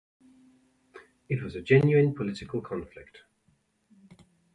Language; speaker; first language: English; non-native, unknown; Danish